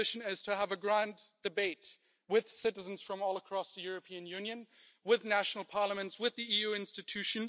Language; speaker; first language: English; non-native, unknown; German